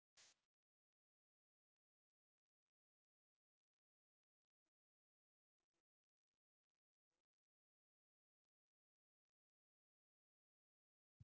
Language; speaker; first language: Icelandic; non-native, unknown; English